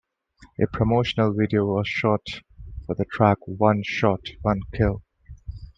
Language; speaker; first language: English; non-native, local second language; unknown